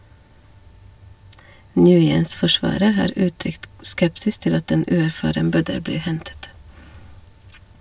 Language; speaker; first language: Norwegian; non-native, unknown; Hungarian